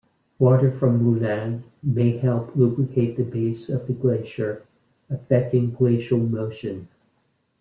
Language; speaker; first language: English; native; English